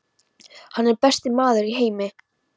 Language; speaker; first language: Icelandic; non-native, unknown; Polish